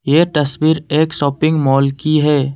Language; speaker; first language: Hindi; non-native, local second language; Assamese